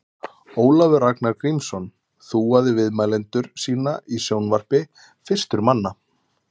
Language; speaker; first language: Icelandic; native; Icelandic